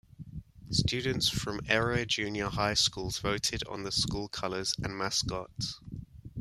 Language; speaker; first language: English; native; English